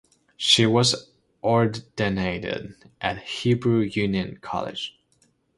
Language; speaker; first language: English; non-native, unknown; Chinese